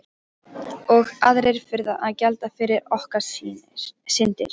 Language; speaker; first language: Icelandic; non-native, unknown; Polish